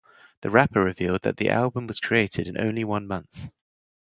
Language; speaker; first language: English; native; English